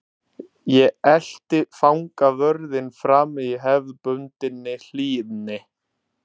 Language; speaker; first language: Icelandic; non-native, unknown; Italian